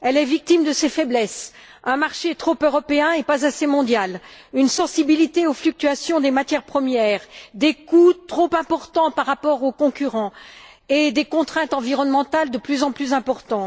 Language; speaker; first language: French; native; French